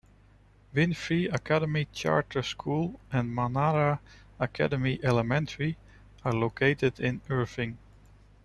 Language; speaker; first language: English; non-native, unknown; Dutch